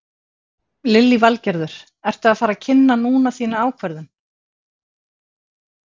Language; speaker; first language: Icelandic; native; Icelandic